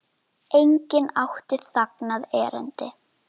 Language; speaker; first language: Icelandic; native; Icelandic